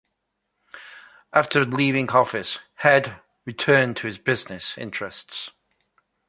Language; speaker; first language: English; native; English